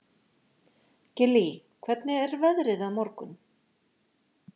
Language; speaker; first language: Icelandic; native; Icelandic